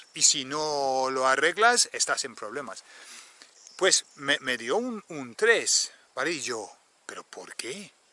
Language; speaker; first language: Spanish; non-native, fluent; English